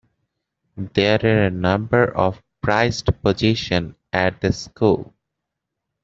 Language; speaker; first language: English; native; English